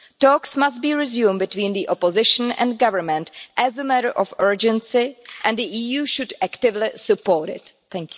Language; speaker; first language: English; non-native, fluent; Czech